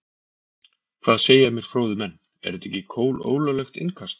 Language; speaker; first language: Icelandic; native; Icelandic